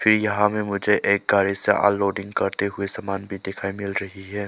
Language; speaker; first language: Hindi; non-native, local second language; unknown